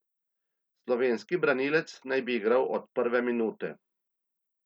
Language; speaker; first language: Slovenian; native; Slovenian